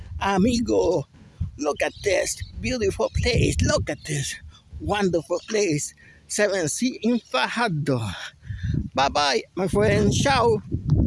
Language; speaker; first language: English; non-native, local second language; Spanish